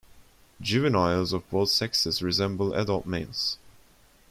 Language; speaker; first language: English; non-native, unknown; Turkish